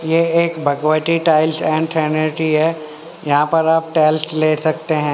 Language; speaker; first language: Hindi; native; Hindi